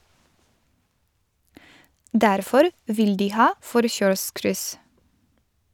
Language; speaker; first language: Norwegian; non-native, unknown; Polish